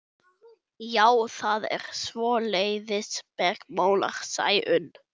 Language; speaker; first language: Icelandic; non-native, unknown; German